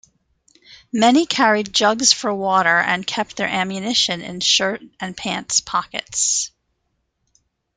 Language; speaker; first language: English; native; English